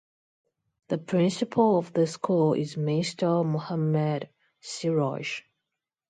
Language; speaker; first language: English; non-native, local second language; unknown